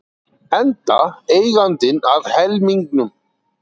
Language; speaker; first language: Icelandic; native; Icelandic